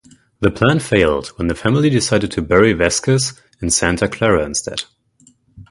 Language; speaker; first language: English; non-native, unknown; German